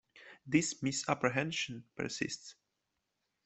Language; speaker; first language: English; non-native, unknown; Polish